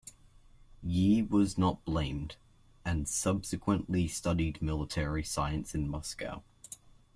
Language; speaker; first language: English; native; English